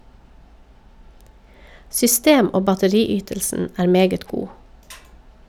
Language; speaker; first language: Norwegian; native; Norwegian